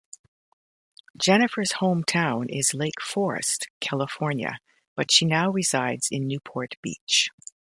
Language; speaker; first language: English; native; English